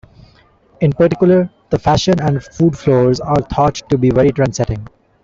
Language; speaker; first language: English; non-native, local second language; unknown